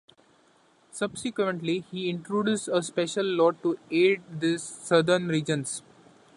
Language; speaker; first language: English; non-native, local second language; Marathi